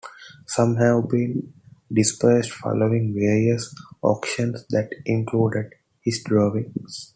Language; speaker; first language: English; non-native, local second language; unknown